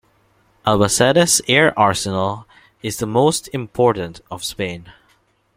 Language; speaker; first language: English; non-native, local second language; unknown